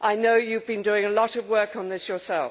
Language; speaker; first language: English; native; English